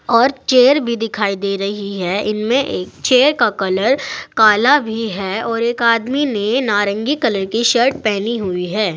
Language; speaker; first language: Hindi; native; Hindi